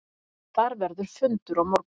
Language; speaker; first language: Icelandic; native; Icelandic